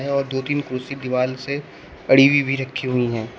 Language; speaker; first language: Hindi; native; Hindi